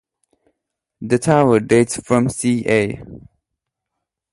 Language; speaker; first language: English; native; English